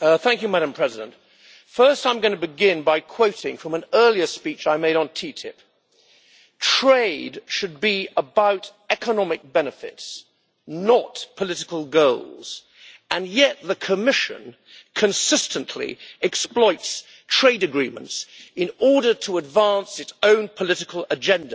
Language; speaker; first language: English; native; English